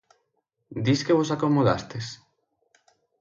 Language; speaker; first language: Galician; native; Galician